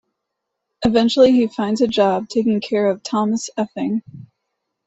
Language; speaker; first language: English; native; English